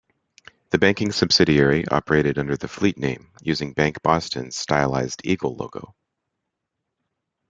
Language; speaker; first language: English; native; English